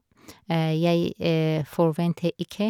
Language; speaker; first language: Norwegian; non-native, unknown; Persian